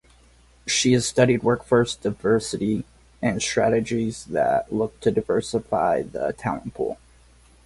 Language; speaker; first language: English; native; English